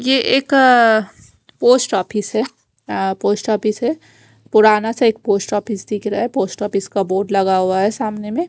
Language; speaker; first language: Hindi; non-native, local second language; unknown